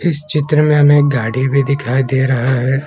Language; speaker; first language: Hindi; non-native, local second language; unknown